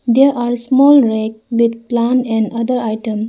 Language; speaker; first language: English; non-native, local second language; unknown